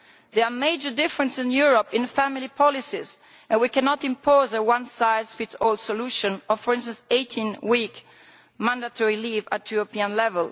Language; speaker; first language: English; non-native, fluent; Italian